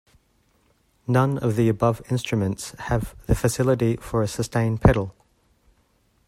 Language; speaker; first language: English; native; English